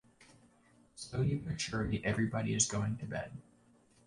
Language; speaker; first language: English; native; English